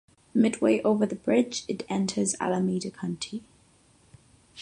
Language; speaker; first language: English; non-native, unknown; Catalan